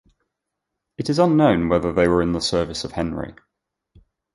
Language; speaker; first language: English; native; English